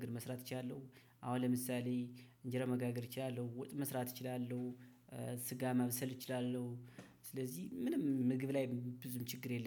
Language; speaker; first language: Amharic; native; Amharic